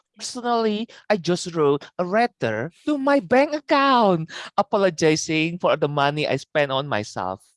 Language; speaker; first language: English; non-native, fluent; Indonesian